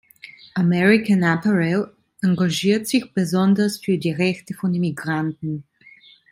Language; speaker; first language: German; non-native, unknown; Italian